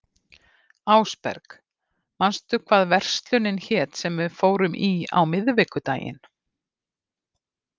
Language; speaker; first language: Icelandic; native; Icelandic